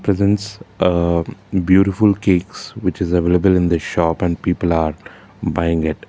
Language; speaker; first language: English; non-native, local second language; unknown